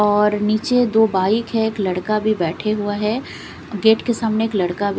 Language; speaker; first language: Hindi; non-native, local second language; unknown